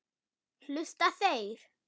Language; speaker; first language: Icelandic; non-native, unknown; German